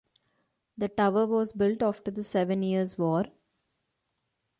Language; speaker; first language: English; non-native, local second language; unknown